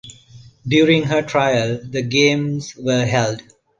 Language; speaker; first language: English; non-native, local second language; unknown